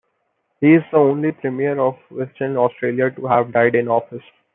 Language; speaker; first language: English; non-native, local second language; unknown